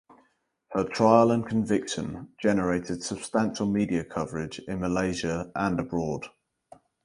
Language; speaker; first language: English; native; English